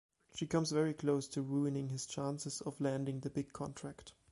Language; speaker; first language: English; non-native, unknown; German